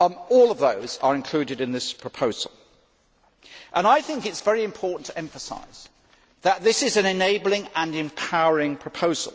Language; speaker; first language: English; native; English